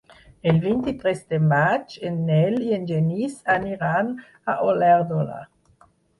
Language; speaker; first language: Catalan; non-native, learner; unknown